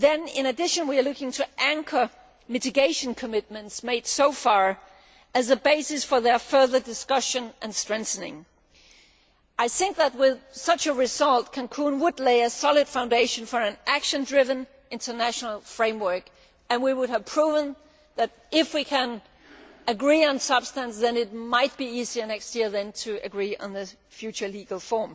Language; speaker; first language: English; non-native, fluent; Danish